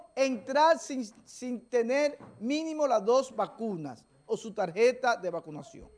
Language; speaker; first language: Spanish; native; Spanish